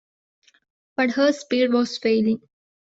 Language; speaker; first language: English; non-native, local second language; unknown